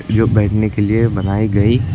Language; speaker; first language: Hindi; native; Hindi